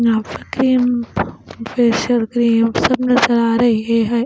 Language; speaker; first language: Hindi; non-native, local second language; Punjabi